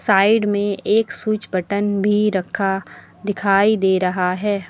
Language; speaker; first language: Hindi; native; Hindi